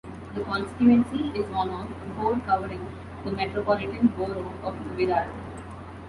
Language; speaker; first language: English; non-native, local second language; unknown